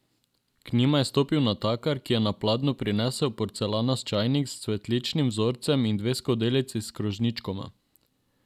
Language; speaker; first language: Slovenian; non-native, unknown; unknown